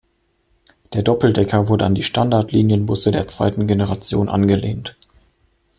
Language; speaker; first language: German; native; German